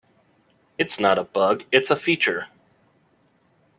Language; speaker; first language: English; native; English